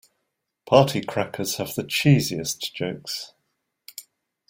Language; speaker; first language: English; native; English